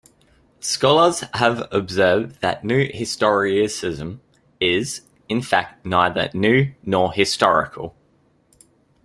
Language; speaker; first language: English; native; English